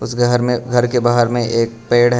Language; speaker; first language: Hindi; non-native, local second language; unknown